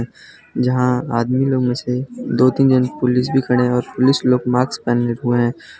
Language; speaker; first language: Hindi; non-native, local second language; Gujarati